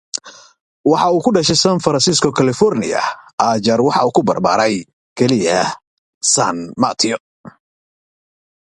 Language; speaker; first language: English; non-native, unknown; Somali